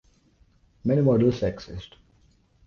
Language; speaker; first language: English; non-native, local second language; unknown